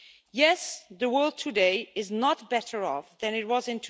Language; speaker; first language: English; non-native, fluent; Dutch